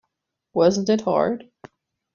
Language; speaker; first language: English; non-native, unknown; German